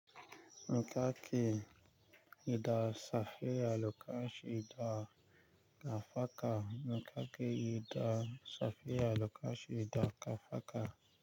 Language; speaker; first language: Hausa; native; Hausa